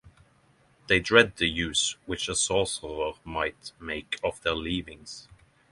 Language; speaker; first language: English; non-native, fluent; Norwegian